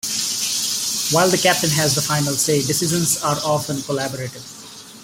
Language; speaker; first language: English; non-native, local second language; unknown